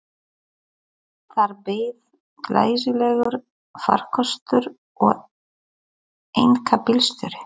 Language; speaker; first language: Icelandic; non-native, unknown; Polish